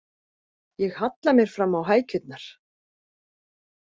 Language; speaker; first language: Icelandic; native; Icelandic